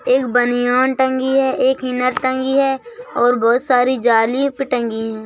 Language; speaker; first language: Hindi; native; Hindi